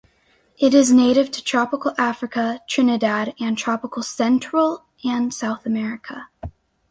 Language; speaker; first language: English; native; English